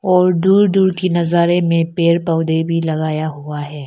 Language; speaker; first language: Hindi; non-native, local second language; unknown